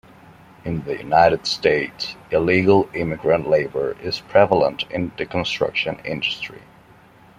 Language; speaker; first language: English; non-native, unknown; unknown